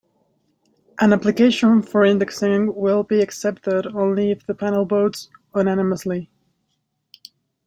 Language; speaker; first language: English; native; English